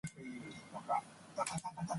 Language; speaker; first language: English; non-native, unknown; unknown